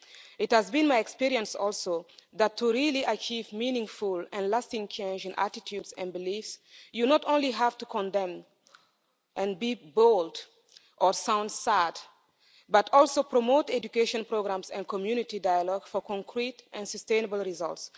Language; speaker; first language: English; non-native, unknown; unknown